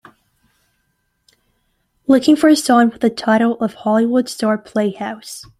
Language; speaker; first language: English; native; English